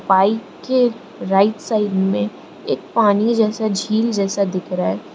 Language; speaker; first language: Hindi; non-native, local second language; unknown